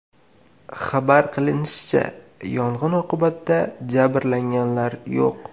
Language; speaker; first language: Uzbek; native; Uzbek